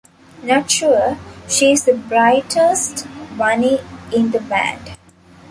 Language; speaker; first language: English; non-native, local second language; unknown